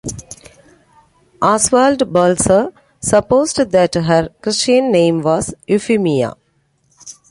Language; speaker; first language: English; non-native, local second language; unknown